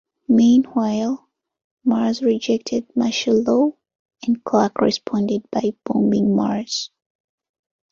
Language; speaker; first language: English; non-native, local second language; Ganda